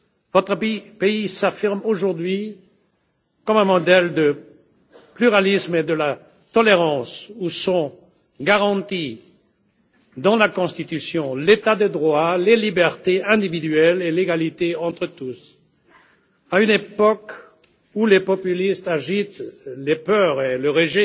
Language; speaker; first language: French; non-native, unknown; German